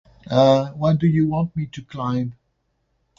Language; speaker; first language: English; non-native, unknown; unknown